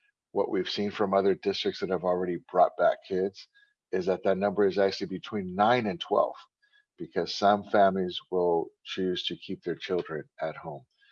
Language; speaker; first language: English; native; English